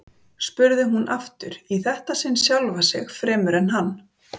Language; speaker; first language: Icelandic; native; Icelandic